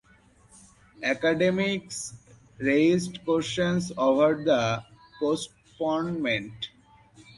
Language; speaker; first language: English; non-native, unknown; Bangla